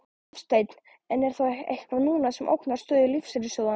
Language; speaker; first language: Icelandic; non-native, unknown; Polish